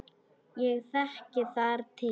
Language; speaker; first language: Icelandic; non-native, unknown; Polish